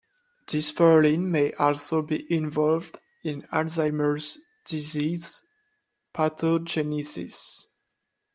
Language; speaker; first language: English; non-native, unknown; French